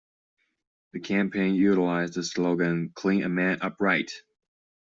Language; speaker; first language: English; non-native, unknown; Chinese